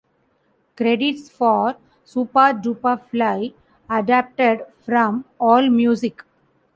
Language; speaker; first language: English; non-native, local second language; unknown